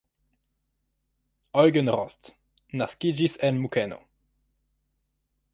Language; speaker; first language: Esperanto; non-native, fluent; French